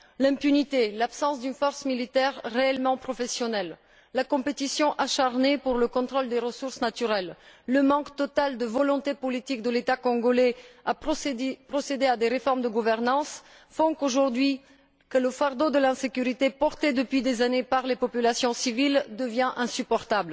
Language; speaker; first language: French; non-native, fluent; Bulgarian